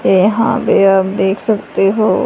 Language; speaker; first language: Hindi; native; Hindi